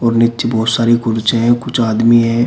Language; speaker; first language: Hindi; native; Hindi